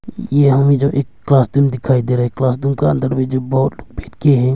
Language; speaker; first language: Hindi; early bilingual, other home language; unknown